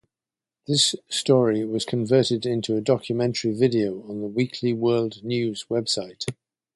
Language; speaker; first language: English; native; English